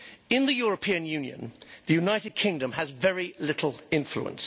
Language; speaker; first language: English; native; English